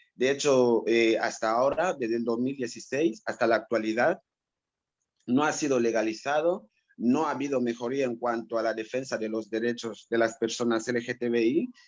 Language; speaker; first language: Spanish; non-native, local second language; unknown